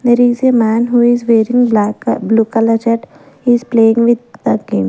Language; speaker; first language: English; non-native, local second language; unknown